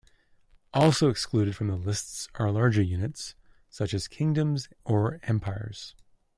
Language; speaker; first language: English; native; English